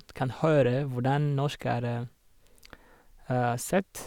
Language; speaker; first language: Norwegian; non-native, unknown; Rundi